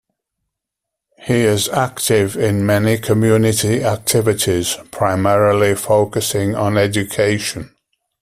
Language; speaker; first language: English; native; English